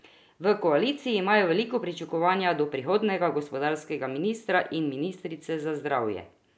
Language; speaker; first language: Slovenian; non-native, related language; Croatian